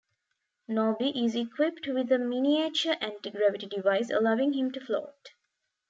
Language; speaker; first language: English; non-native, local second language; Tamil